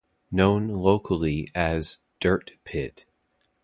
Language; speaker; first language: English; native; English